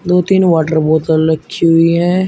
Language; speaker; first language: Hindi; native; Hindi